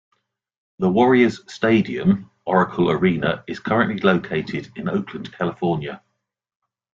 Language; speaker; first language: English; native; English